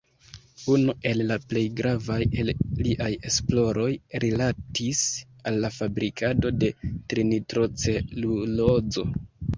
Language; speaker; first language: Esperanto; non-native, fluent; Kinyarwanda